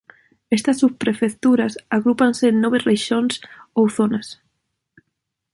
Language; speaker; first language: Galician; non-native, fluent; Spanish